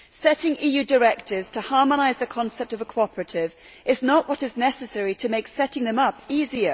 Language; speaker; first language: English; native; English